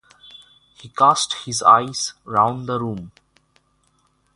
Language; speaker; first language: English; non-native, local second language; Bangla